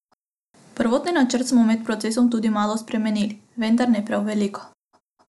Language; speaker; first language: Slovenian; non-native, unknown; Macedonian